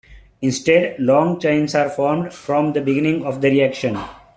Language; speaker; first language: English; non-native, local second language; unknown